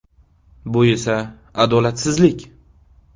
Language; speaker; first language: Uzbek; native; Uzbek